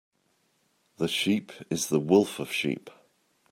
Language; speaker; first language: English; native; English